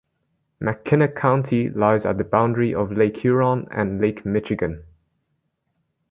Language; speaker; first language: English; native; English